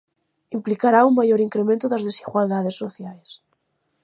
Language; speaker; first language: Galician; native; Galician